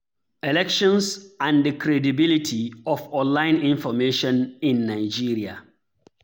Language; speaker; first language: English; non-native, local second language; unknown